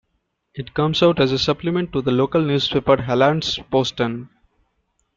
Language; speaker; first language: English; non-native, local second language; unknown